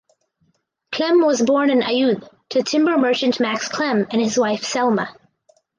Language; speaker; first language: English; native; English